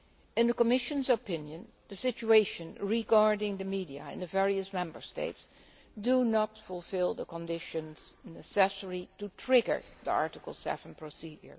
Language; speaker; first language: English; non-native, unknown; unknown